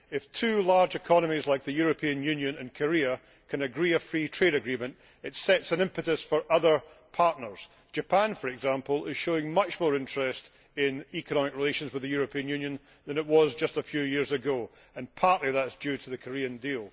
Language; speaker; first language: English; native; English